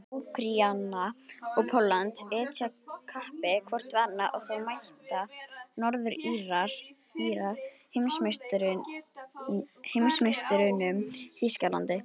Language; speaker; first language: Icelandic; native; Icelandic